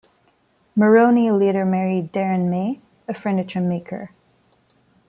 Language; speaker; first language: English; non-native, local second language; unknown